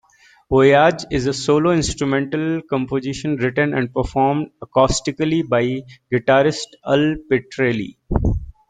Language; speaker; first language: English; native; English